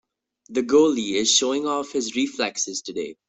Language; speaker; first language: English; non-native, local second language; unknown